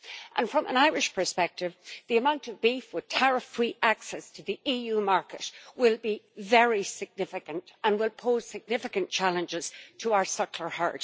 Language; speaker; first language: English; native; English